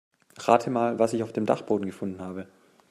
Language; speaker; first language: German; native; German